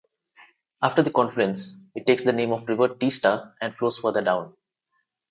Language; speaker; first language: English; non-native, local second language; Telugu